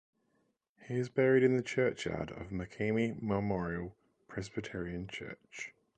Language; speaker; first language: English; native; English